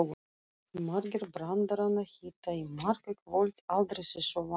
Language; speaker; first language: Icelandic; non-native, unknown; Russian